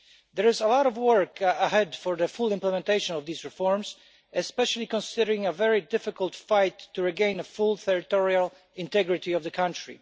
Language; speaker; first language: English; non-native, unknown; Polish